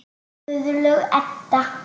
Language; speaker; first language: Icelandic; native; Icelandic